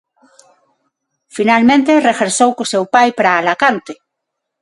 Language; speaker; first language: Galician; non-native, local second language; Spanish